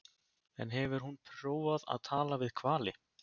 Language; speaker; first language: Icelandic; native; Icelandic